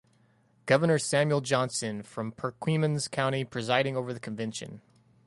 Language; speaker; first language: English; native; English